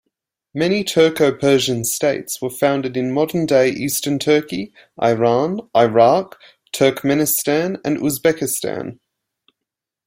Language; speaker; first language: English; native; English